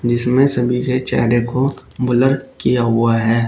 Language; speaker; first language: Hindi; native; Hindi